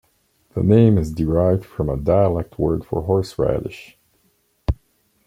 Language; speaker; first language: English; native; English